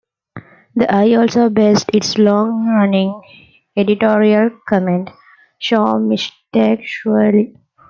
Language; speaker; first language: English; non-native, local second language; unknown